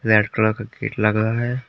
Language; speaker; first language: Hindi; native; Hindi